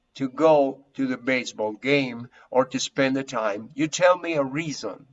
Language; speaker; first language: English; non-native, fluent; Spanish